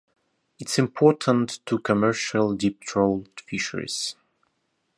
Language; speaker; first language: English; non-native, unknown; Russian